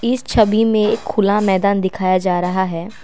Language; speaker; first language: Hindi; non-native, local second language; Assamese